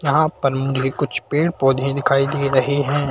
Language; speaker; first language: Hindi; native; Hindi